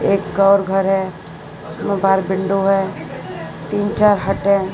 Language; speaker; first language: Hindi; non-native, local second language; Gujarati